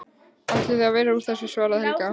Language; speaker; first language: Icelandic; native; Icelandic